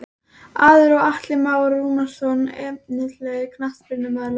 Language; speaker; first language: Icelandic; native; Icelandic